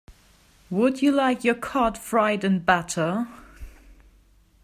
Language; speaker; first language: English; non-native, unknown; German